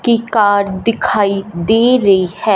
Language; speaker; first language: Hindi; non-native, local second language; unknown